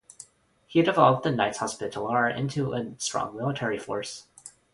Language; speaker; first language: English; non-native, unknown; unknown